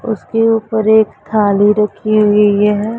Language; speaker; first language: Hindi; non-native, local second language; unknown